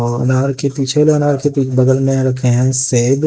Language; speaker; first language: Hindi; native; Hindi